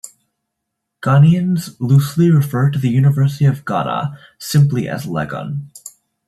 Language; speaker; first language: English; native; English